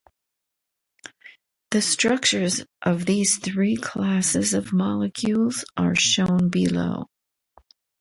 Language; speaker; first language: English; native; English